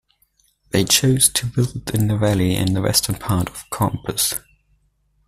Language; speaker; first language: English; non-native, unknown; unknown